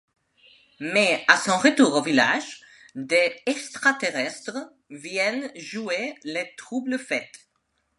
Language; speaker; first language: French; non-native, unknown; Spanish